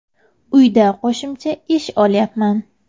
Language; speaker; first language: Uzbek; native; Uzbek